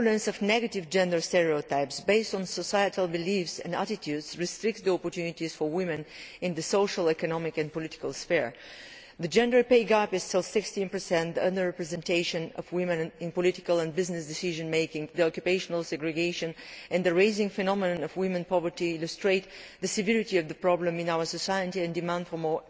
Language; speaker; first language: English; non-native, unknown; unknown